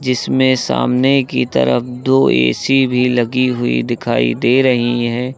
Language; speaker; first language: Hindi; native; Hindi